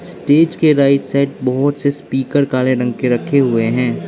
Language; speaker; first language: Hindi; non-native, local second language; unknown